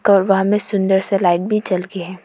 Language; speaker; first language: Hindi; non-native, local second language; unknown